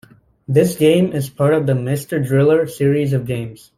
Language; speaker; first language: English; native; English